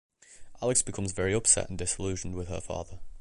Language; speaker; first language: English; native; English